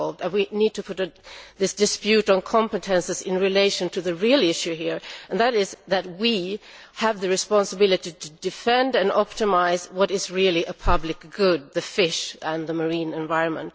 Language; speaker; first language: English; non-native, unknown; Swedish